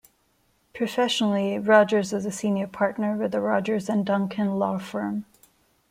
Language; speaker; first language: English; non-native, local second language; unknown